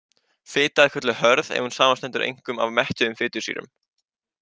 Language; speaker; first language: Icelandic; native; Icelandic